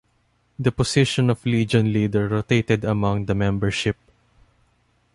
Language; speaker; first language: English; non-native, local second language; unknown